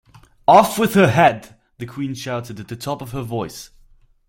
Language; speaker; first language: English; non-native, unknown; German